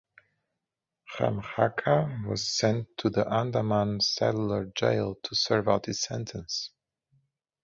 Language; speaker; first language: English; native; English